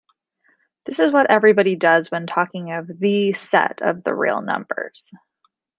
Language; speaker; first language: English; native; English